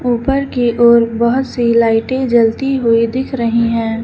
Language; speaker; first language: Hindi; native; Hindi